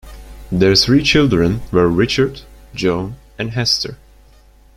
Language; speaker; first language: English; non-native, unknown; Turkish